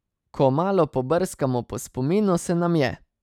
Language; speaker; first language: Slovenian; native; Slovenian